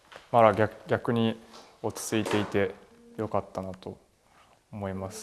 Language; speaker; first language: Japanese; native; Japanese